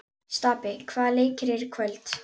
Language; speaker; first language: Icelandic; native; Icelandic